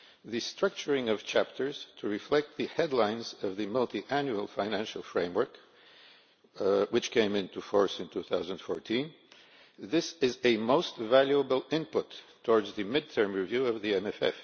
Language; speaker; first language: English; non-native, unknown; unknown